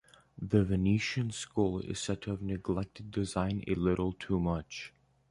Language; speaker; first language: English; native; English